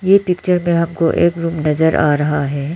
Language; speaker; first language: Hindi; non-native, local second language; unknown